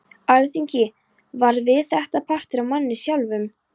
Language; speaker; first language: Icelandic; non-native, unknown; Polish